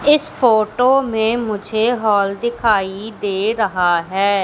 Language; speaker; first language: Hindi; native; Hindi